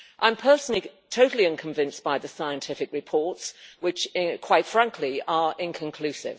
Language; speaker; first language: English; native; English